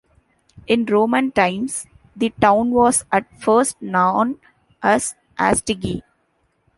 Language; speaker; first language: English; non-native, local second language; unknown